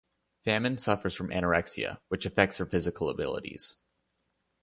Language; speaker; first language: English; native; English